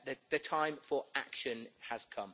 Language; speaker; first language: English; native; English